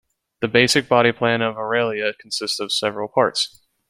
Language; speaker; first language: English; native; English